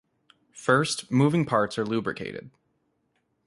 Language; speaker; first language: English; native; English